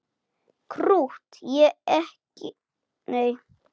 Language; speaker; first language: Icelandic; native; Icelandic